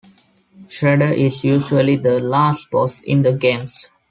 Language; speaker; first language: English; non-native, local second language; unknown